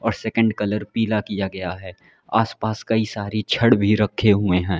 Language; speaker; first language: Hindi; native; Hindi